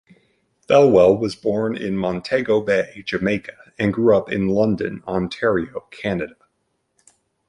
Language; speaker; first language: English; native; English